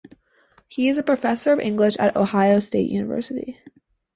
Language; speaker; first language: English; native; English